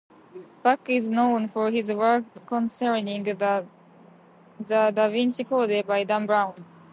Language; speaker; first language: English; non-native, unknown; Japanese